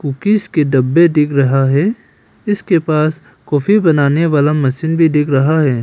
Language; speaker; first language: Hindi; non-native, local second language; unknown